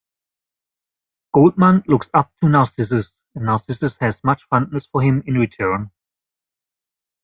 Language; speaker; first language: English; non-native, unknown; German